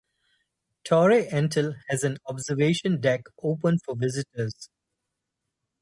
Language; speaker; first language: English; non-native, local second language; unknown